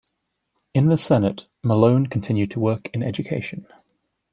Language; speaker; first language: English; native; English